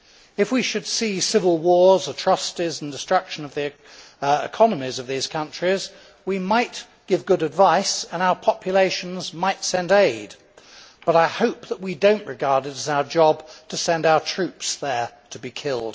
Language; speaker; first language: English; native; English